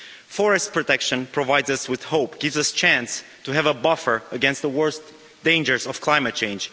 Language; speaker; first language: English; non-native, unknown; Romanian